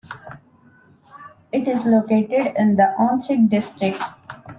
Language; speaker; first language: English; non-native, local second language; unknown